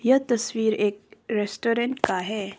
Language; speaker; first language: Hindi; non-native, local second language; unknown